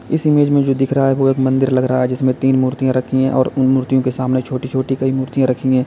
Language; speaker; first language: Hindi; native; Hindi